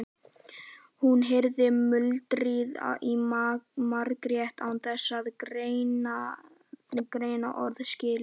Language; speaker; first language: Icelandic; native; Icelandic